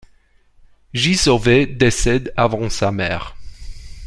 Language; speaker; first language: French; non-native, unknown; Romanian